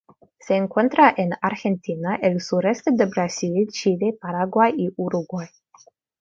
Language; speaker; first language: Spanish; non-native, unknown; Russian